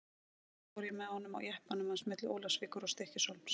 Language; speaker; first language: Icelandic; native; Icelandic